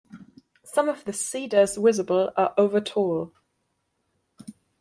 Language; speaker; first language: English; non-native, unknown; German